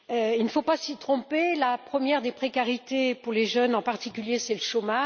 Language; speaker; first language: French; native; French